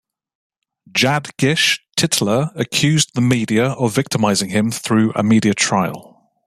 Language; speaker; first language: English; native; English